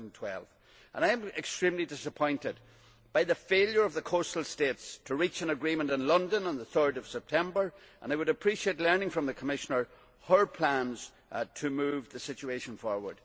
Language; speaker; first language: English; native; English